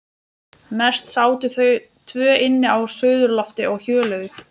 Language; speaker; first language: Icelandic; non-native, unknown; Lithuanian